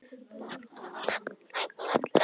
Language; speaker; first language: Icelandic; non-native, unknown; Polish